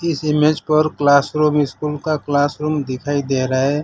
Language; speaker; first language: Hindi; non-native, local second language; Gujarati